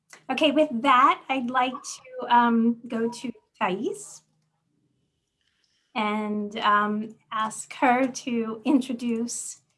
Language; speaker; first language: English; native; English